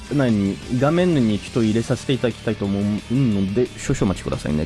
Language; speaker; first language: Japanese; non-native, fluent; French